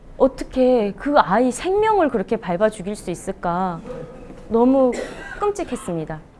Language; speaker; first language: Korean; native; Korean